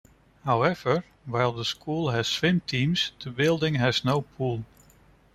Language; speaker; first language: English; non-native, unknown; Dutch